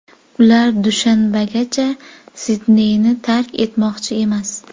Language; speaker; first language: Uzbek; native; Uzbek